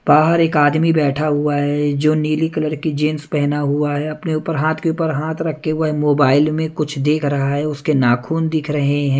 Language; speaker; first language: Hindi; non-native, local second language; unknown